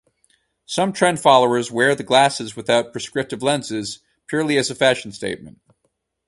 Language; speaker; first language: English; native; English